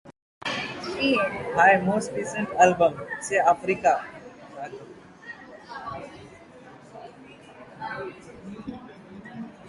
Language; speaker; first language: English; native; English